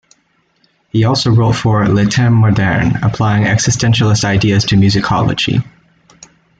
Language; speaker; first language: English; native; English